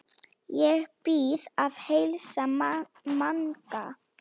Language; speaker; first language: Icelandic; non-native, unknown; Slovak